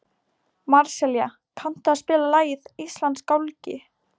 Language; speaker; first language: Icelandic; non-native, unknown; Polish